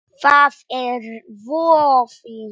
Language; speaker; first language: Icelandic; non-native, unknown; Polish